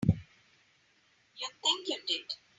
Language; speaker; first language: English; non-native, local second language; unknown